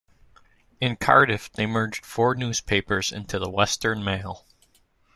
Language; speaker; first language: English; native; English